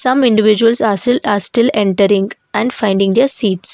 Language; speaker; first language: English; non-native, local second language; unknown